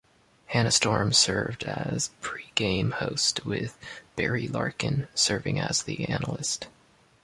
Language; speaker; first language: English; native; English